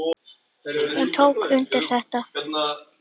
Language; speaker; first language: Icelandic; native; Icelandic